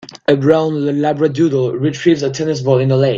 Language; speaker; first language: English; non-native, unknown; French